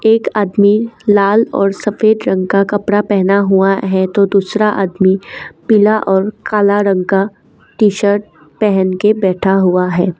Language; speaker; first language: Hindi; non-native, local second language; Assamese